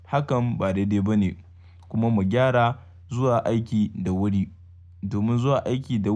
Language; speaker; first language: Hausa; native; Hausa